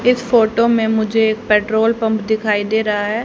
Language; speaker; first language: Hindi; native; Hindi